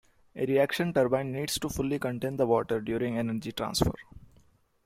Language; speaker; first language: English; non-native, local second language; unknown